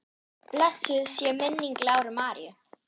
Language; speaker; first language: Icelandic; non-native, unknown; German